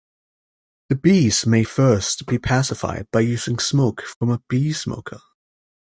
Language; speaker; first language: English; native; English